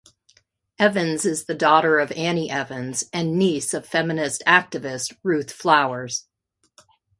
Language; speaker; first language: English; native; English